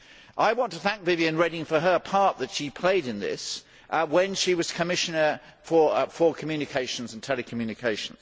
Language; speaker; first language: English; native; English